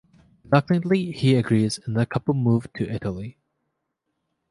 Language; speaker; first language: English; native; English